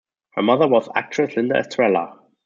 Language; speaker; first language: English; non-native, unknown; German